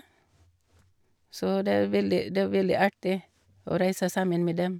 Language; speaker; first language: Norwegian; non-native, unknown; Cebuano